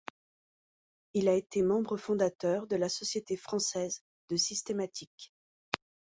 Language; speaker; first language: French; native; French